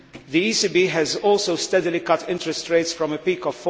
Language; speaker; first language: English; non-native, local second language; Maltese